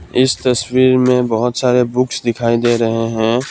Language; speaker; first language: Hindi; non-native, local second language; Assamese